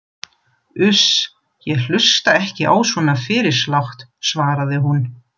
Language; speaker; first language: Icelandic; non-native, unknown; German